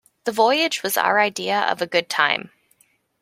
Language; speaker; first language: English; native; English